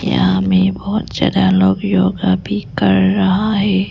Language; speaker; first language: Hindi; non-native, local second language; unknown